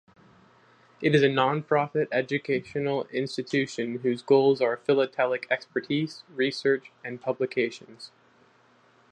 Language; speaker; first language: English; native; English